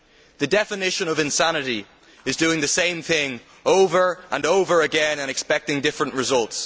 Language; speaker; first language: English; native; English